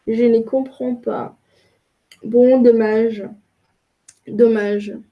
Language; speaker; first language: French; non-native, fluent; Spanish